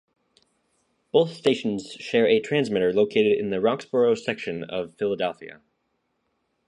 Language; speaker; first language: English; native; English